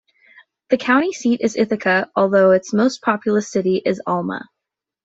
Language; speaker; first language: English; native; English